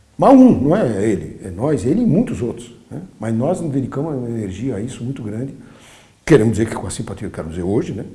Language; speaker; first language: Portuguese; early bilingual, other home language; Polish